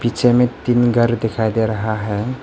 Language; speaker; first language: Hindi; non-native, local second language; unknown